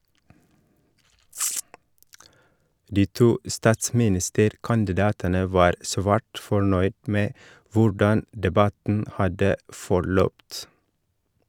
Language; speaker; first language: Norwegian; non-native, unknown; Oromo